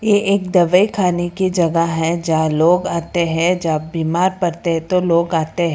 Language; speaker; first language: Hindi; non-native, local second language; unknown